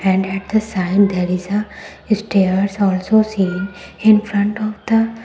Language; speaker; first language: English; non-native, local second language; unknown